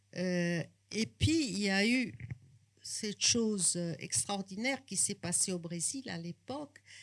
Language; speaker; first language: French; non-native, fluent; Portuguese